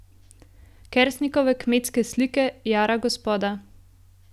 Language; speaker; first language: Slovenian; native; Slovenian